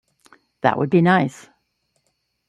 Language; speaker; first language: English; native; English